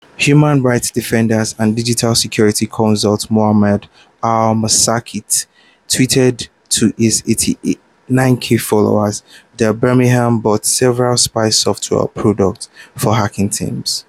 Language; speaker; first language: English; non-native, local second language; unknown